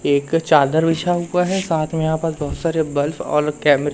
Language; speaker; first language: Hindi; native; Hindi